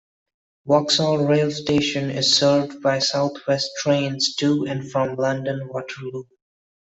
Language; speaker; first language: English; non-native, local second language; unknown